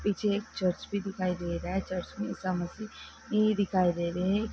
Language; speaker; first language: Hindi; non-native, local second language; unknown